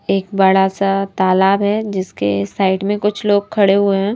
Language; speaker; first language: Hindi; native; Hindi